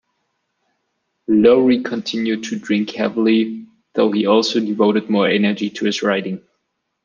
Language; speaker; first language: English; non-native, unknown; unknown